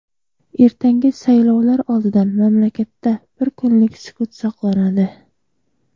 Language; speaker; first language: Uzbek; native; Uzbek